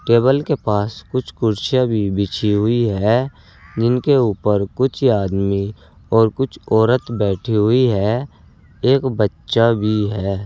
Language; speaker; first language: Hindi; native; Hindi